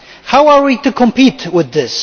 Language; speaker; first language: English; non-native, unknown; Polish